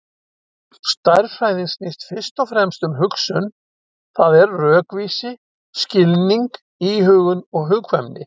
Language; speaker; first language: Icelandic; native; Icelandic